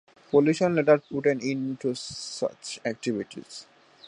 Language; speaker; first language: English; non-native, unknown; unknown